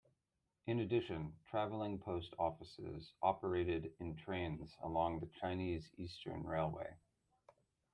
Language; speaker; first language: English; native; English